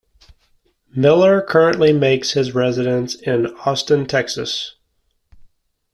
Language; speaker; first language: English; native; English